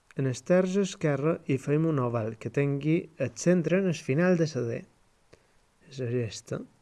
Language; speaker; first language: Catalan; native; Catalan